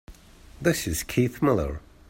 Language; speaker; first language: English; native; English